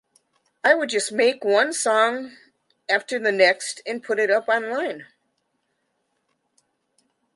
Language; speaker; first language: English; native; English